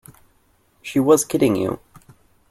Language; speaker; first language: English; native; English